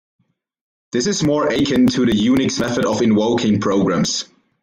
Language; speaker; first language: English; non-native, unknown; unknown